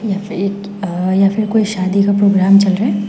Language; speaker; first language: Hindi; non-native, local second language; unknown